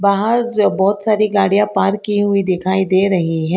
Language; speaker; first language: Hindi; non-native, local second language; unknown